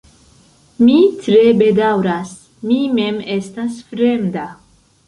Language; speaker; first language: Esperanto; non-native, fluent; Central Kurdish